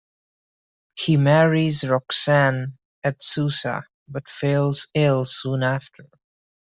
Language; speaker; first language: English; non-native, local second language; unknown